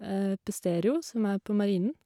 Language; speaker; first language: Norwegian; native; Norwegian